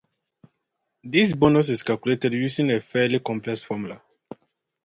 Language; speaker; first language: English; native; English